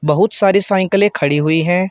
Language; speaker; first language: Hindi; native; Hindi